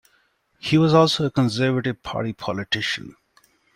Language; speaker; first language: English; non-native, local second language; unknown